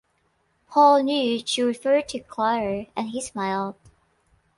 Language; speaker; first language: English; non-native, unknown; Thai